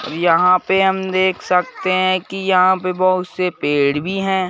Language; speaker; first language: Hindi; native; Hindi